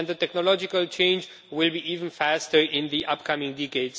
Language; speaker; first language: English; non-native, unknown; Romanian